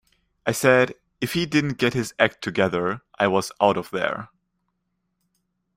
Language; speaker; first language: English; non-native, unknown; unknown